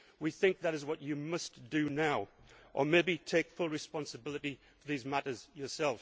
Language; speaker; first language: English; native; English